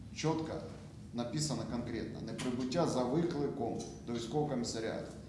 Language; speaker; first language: Ukrainian; non-native, local second language; Russian